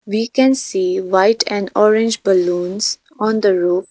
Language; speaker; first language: English; non-native, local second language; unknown